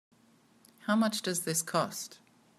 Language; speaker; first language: English; native; English